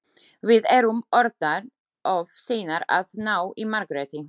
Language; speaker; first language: Icelandic; non-native, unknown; Slovak